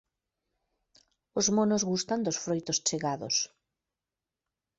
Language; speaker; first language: Galician; native; Galician